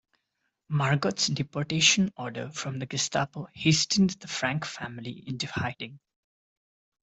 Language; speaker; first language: English; non-native, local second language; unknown